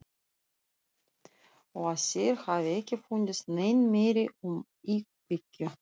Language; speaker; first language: Icelandic; non-native, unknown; Russian